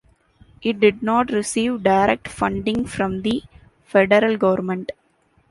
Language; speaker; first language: English; non-native, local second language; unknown